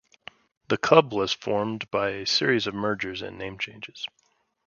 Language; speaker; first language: English; native; English